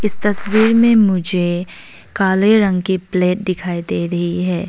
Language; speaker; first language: Hindi; non-native, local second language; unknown